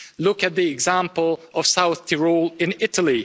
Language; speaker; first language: English; non-native, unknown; Hungarian